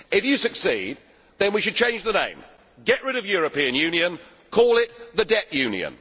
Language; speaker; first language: English; native; English